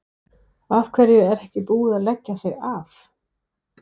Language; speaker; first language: Icelandic; non-native, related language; Danish